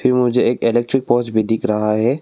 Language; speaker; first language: Hindi; non-native, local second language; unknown